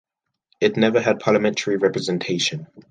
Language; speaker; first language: English; native; English